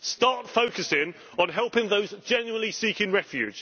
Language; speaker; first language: English; native; English